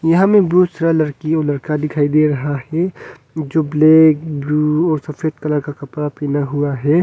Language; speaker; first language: Hindi; non-native, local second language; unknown